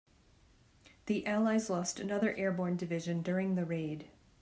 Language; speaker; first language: English; native; English